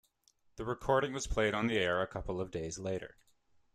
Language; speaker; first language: English; native; English